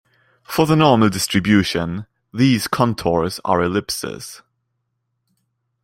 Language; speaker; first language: English; non-native, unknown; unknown